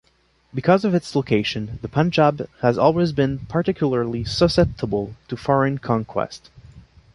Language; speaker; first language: English; non-native, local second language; French